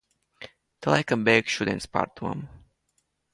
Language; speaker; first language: Latvian; native; Latvian